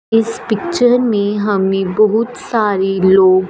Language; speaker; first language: Hindi; non-native, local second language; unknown